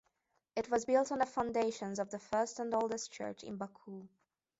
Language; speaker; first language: English; non-native, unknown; Hungarian